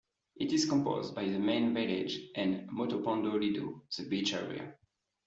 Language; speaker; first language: English; non-native, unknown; French